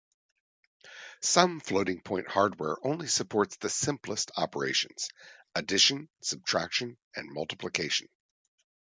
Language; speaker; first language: English; native; English